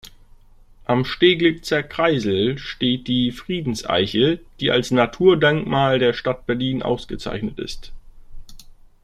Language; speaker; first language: German; native; German